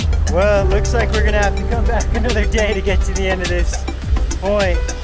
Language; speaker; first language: English; native; English